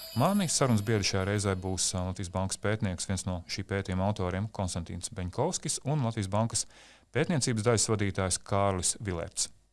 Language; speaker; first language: Latvian; native; Latvian